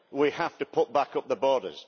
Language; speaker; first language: English; native; English